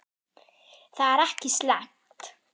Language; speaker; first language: Icelandic; non-native, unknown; German